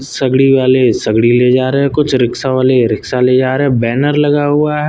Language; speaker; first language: Hindi; native; Hindi